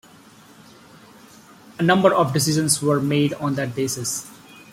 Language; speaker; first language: English; non-native, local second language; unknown